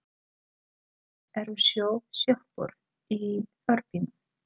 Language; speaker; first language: Icelandic; non-native, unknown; Polish